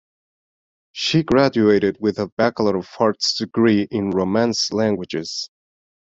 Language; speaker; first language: English; non-native, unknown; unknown